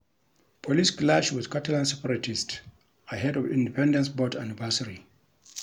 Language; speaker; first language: English; non-native, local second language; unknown